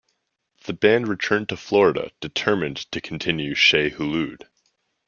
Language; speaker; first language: English; native; English